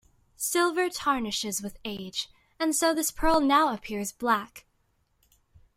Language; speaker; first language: English; native; English